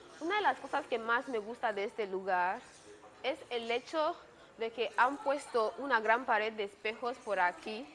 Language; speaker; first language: Spanish; native; Spanish